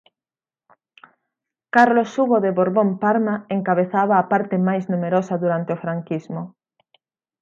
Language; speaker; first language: Galician; native; Galician